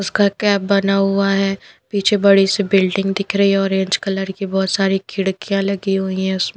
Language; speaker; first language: Hindi; non-native, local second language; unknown